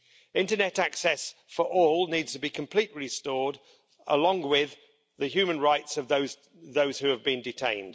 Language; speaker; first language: English; native; English